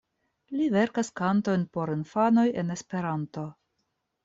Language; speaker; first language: Esperanto; non-native, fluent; Russian